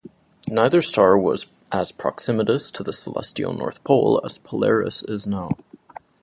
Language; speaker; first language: English; native; English